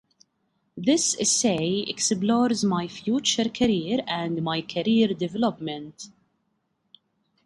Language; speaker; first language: English; non-native, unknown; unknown